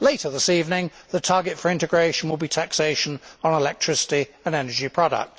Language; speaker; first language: English; native; English